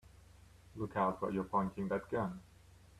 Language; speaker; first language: English; native; English